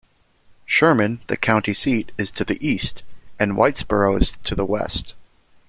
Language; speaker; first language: English; native; English